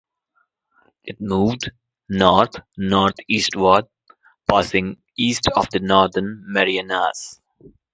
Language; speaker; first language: English; non-native, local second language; Hindi